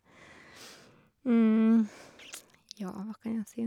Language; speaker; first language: Norwegian; non-native, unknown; Hungarian